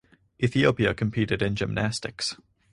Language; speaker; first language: English; native; English